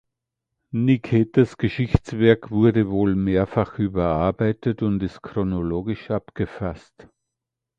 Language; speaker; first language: German; native; German